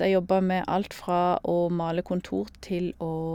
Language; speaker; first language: Norwegian; native; Norwegian